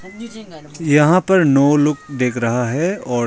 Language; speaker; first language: Hindi; non-native, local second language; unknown